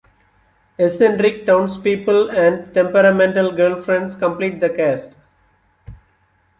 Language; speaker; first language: English; non-native, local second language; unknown